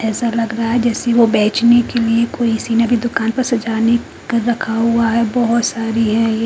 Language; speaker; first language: Hindi; native; Hindi